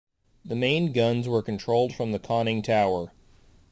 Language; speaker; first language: English; native; English